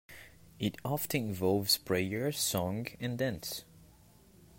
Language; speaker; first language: English; native; English